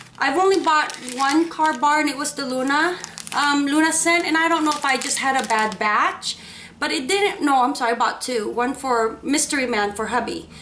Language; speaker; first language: English; non-native, local second language; Filipino